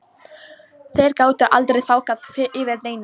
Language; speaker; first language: Icelandic; non-native, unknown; Polish